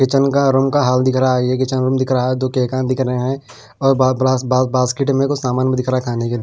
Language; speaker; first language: Hindi; non-native, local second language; Punjabi